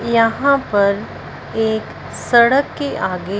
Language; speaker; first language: Hindi; non-native, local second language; Punjabi